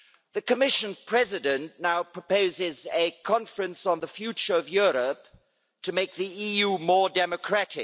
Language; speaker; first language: English; non-native, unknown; German